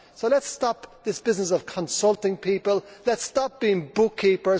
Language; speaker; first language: English; native; English